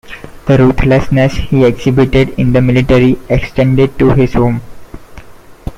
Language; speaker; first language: English; non-native, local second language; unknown